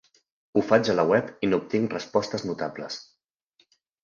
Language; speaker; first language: Catalan; native; Catalan